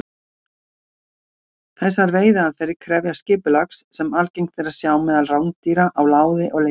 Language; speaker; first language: Icelandic; native; Icelandic